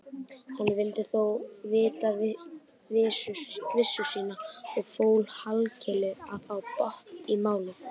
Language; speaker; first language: Icelandic; native; Icelandic